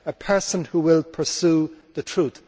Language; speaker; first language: English; native; English